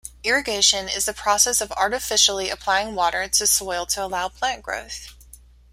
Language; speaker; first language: English; native; English